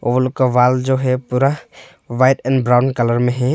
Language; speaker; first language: Hindi; early bilingual, other home language; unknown